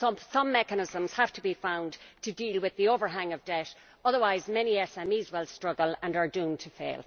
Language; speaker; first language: English; native; English